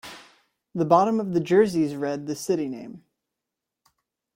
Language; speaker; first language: English; native; English